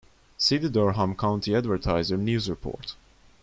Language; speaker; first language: English; non-native, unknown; Turkish